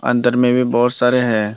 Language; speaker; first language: Hindi; non-native, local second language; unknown